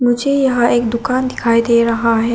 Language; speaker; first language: Hindi; non-native, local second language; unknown